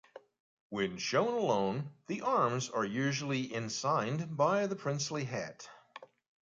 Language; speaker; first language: English; native; English